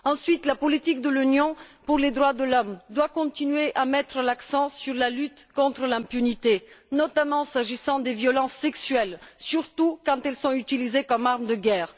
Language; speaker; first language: French; non-native, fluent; Bulgarian